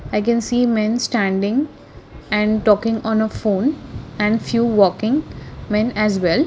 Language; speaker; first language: English; non-native, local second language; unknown